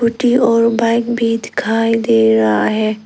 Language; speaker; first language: Hindi; non-native, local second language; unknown